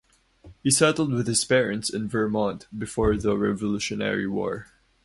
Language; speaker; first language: English; non-native, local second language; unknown